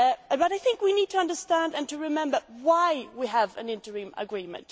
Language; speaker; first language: English; non-native, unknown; Swedish